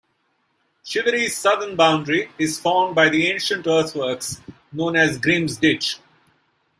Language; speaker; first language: English; non-native, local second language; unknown